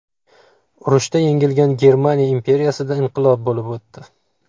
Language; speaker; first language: Uzbek; native; Uzbek